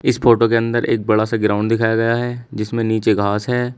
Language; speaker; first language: Hindi; native; Hindi